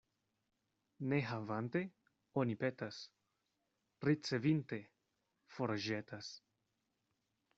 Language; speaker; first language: Esperanto; non-native, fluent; Spanish